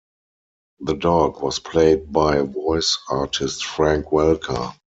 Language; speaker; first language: English; non-native, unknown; German